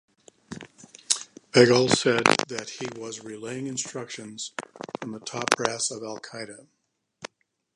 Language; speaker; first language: English; native; English